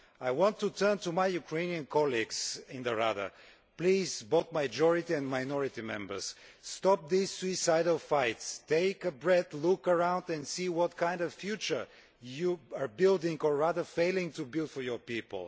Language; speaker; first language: English; non-native, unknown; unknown